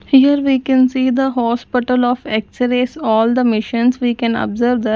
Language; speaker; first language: English; non-native, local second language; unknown